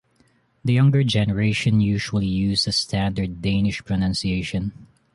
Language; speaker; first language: English; non-native, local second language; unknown